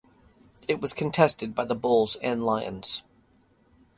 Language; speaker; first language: English; native; English